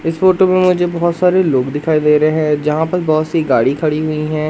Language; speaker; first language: Hindi; native; Hindi